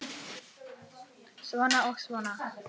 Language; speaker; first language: Icelandic; non-native, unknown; Czech